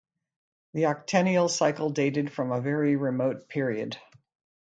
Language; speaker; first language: English; native; English